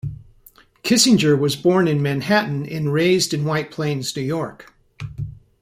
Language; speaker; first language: English; native; English